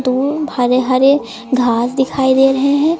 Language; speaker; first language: Hindi; native; Hindi